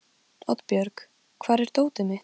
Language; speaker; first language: Icelandic; non-native, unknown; Polish